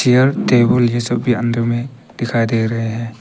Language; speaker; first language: Hindi; non-native, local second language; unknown